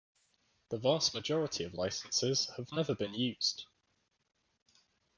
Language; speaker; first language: English; native; English